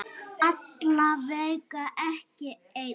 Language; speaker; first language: Icelandic; native; Icelandic